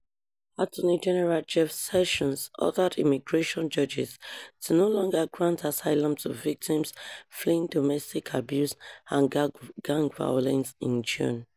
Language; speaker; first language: English; non-native, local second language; Yoruba